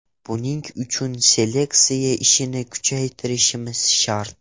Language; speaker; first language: Uzbek; non-native, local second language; Russian